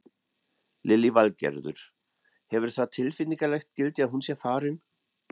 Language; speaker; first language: Icelandic; non-native, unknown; German